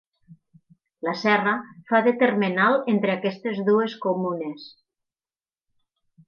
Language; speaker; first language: Catalan; native; Catalan